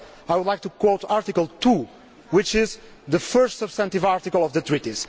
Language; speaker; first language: English; non-native, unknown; Portuguese